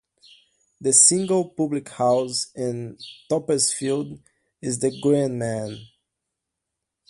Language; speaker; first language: English; non-native, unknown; Portuguese